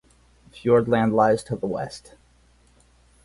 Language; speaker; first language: English; native; English